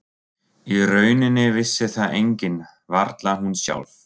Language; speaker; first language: Icelandic; non-native, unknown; German